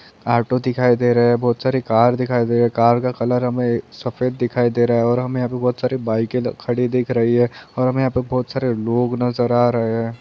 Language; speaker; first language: Hindi; non-native, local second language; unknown